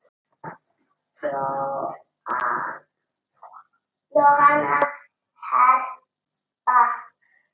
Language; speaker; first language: Icelandic; non-native, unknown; Italian